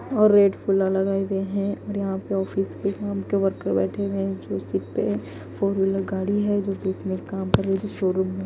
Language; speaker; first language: Hindi; non-native, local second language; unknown